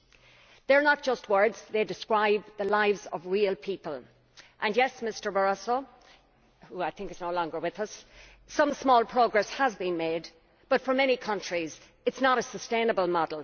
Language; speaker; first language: English; native; English